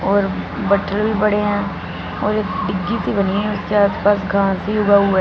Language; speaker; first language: Hindi; non-native, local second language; Punjabi